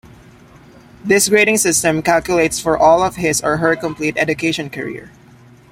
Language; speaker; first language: English; non-native, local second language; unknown